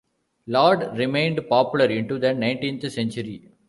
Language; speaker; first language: English; non-native, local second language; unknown